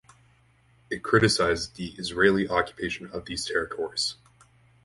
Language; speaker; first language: English; native; English